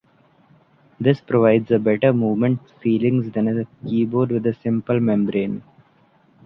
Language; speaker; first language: English; non-native, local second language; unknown